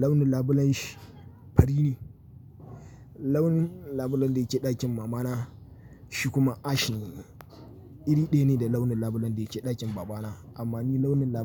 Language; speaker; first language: Hausa; native; Hausa